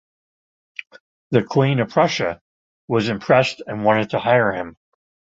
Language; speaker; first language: English; native; English